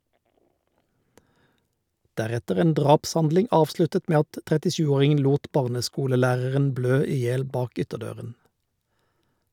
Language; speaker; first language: Norwegian; native; Norwegian